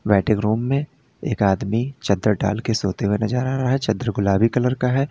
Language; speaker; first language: Hindi; native; Hindi